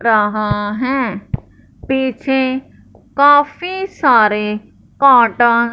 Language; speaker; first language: Hindi; non-native, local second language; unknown